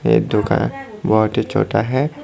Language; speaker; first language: Hindi; non-native, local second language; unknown